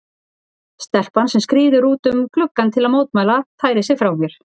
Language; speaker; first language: Icelandic; native; Icelandic